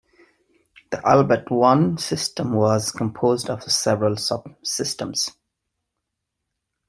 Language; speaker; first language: English; native; English